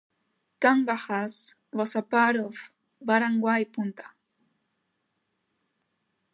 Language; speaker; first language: English; non-native, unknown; Spanish